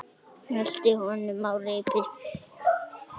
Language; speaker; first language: Icelandic; native; Icelandic